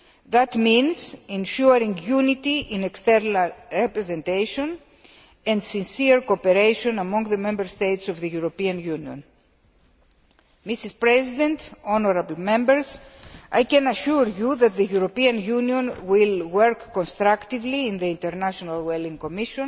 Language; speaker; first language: English; non-native, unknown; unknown